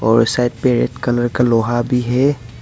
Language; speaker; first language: Hindi; non-native, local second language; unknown